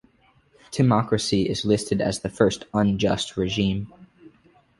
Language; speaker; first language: English; native; English